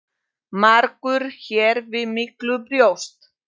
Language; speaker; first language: Icelandic; non-native, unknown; Polish